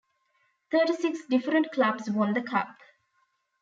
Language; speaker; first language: English; non-native, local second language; Tamil